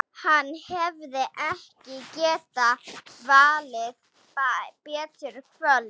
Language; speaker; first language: Icelandic; non-native, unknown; Slovak